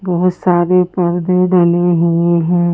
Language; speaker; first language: Hindi; native; Hindi